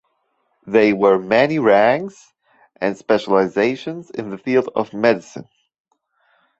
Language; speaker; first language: English; non-native, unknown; German